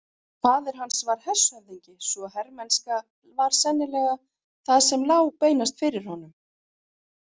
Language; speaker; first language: Icelandic; native; Icelandic